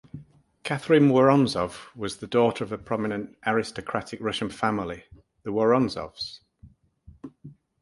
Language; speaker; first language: English; native; English